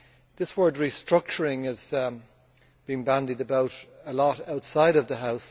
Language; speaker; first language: English; native; English